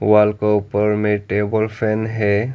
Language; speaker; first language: Hindi; non-native, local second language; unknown